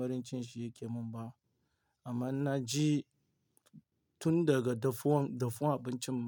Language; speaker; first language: Hausa; non-native, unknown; Yoruba